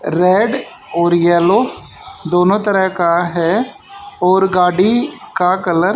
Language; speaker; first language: Hindi; native; Hindi